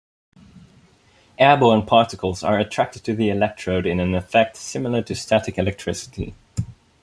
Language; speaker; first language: English; non-native, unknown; Dutch